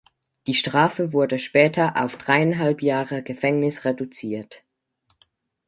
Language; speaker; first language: German; native; German